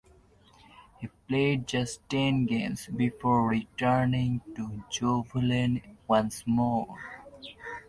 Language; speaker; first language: English; non-native, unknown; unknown